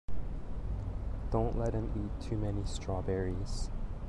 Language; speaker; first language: English; native; English